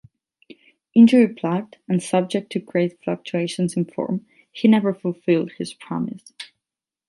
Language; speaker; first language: English; non-native, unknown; Catalan